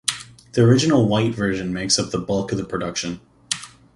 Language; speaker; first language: English; native; English